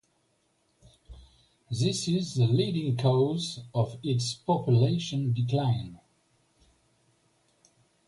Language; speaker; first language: English; non-native, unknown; French